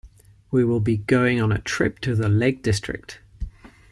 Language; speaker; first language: English; non-native, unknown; Ligurian